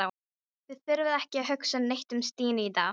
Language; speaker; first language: Icelandic; non-native, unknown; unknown